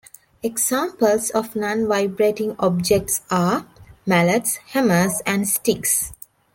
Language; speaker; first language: English; non-native, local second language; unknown